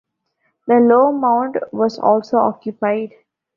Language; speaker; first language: English; non-native, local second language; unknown